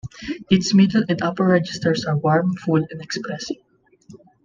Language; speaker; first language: English; non-native, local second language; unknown